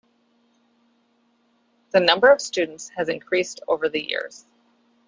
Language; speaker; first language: English; native; English